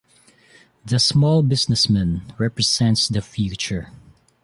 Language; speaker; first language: English; non-native, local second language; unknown